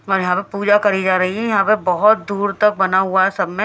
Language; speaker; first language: Hindi; native; Hindi